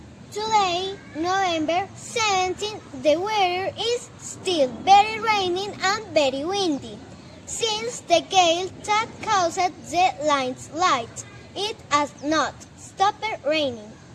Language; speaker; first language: English; non-native, learner; Spanish